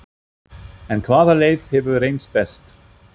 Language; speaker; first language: Icelandic; non-native, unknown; German